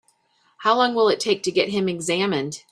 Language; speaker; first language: English; native; English